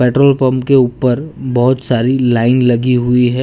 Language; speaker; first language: Hindi; non-native, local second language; Gujarati